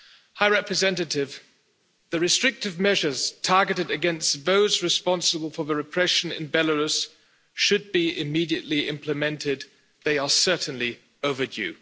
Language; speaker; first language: English; non-native, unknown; German